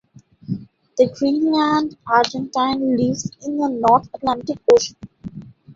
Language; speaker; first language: English; non-native, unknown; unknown